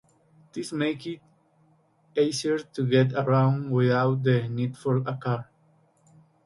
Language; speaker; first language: English; native; English